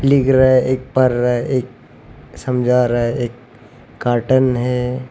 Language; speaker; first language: Hindi; non-native, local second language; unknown